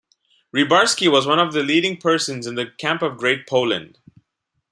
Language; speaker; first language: English; non-native, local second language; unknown